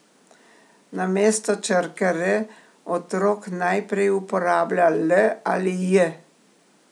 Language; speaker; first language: Slovenian; native; Slovenian